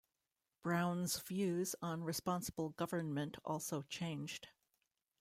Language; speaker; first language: English; native; English